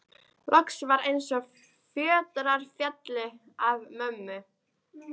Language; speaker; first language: Icelandic; native; Icelandic